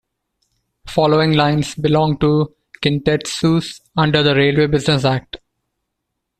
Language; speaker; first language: English; non-native, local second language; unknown